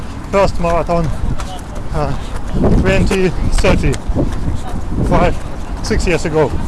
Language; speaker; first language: English; non-native, learner; Russian